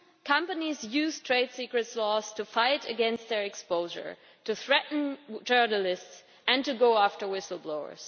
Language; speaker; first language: English; non-native, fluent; German